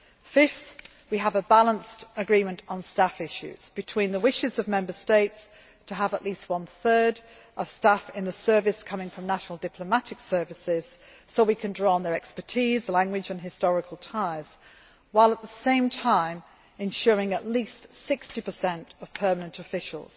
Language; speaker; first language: English; native; English